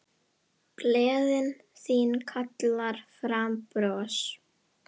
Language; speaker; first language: Icelandic; non-native, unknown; Indonesian